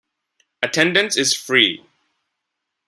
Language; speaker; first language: English; non-native, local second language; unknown